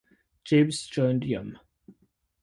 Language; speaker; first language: English; native; English